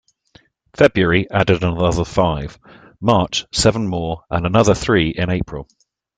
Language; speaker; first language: English; native; English